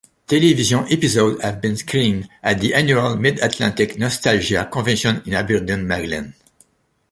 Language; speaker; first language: English; non-native, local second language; French